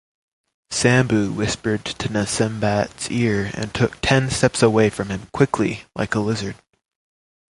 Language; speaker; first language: English; native; English